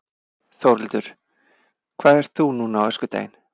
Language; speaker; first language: Icelandic; native; Icelandic